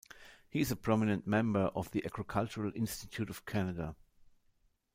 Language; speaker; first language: English; non-native, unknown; German